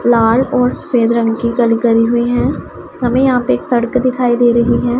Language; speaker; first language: Hindi; non-native, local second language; Punjabi